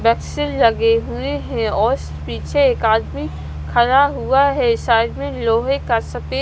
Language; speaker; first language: Hindi; non-native, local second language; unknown